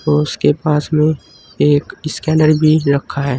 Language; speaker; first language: Hindi; native; Hindi